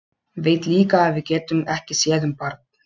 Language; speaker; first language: Icelandic; non-native, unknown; Polish